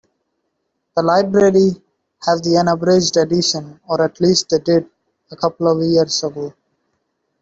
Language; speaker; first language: English; non-native, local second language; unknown